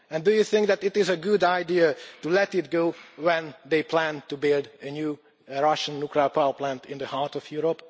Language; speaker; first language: English; non-native, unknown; Hungarian